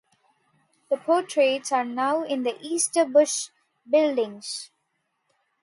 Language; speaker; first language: English; non-native, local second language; Telugu